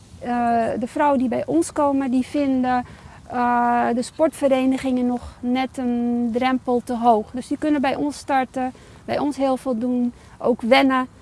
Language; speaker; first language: Dutch; early bilingual, other home language; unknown